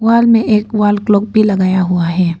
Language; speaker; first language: Hindi; non-native, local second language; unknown